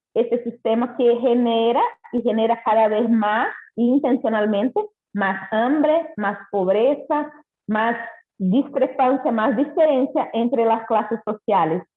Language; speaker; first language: Spanish; non-native, related language; Portuguese